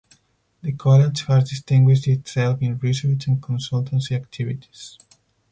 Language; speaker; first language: English; non-native, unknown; Spanish